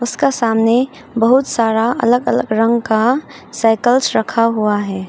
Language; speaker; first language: Hindi; early bilingual, other home language; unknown